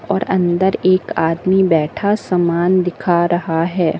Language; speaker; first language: Hindi; native; Hindi